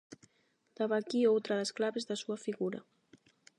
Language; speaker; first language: Galician; non-native, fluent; Spanish